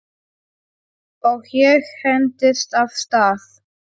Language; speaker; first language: Icelandic; non-native, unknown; Polish